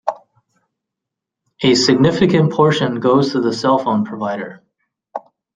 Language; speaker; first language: English; native; English